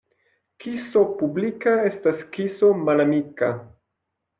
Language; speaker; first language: Esperanto; non-native, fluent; French